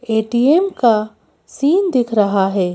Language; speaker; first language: Hindi; native; Hindi